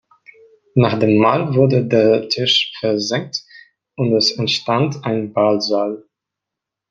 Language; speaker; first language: German; non-native, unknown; Russian